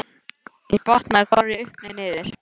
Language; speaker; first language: Icelandic; non-native, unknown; English